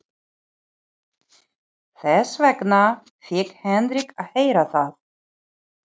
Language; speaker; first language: Icelandic; non-native, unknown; Ukrainian